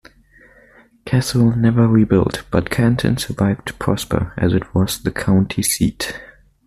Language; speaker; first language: English; non-native, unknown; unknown